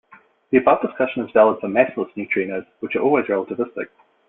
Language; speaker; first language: English; native; English